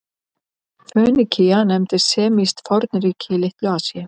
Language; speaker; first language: Icelandic; native; Icelandic